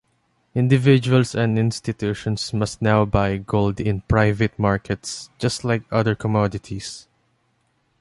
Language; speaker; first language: English; non-native, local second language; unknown